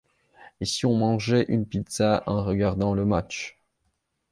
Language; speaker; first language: French; non-native, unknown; Belarusian